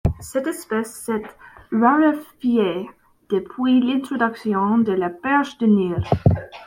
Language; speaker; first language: French; non-native, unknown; English